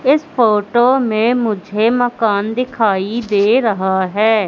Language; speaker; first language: Hindi; native; Hindi